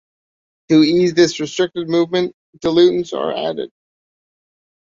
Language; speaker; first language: English; native; English